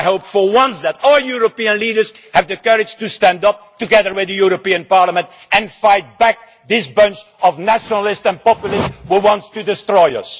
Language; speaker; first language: English; non-native, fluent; Dutch